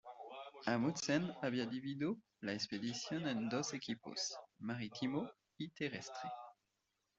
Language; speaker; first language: Spanish; non-native, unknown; French